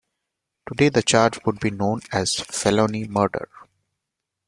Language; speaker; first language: English; non-native, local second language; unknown